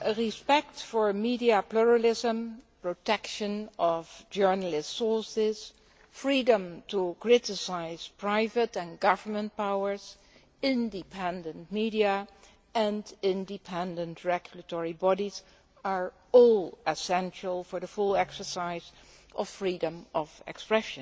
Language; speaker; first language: English; non-native, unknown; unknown